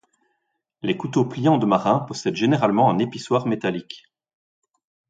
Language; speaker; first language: French; native; French